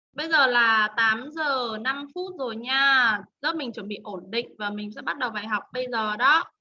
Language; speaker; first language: Vietnamese; native; Vietnamese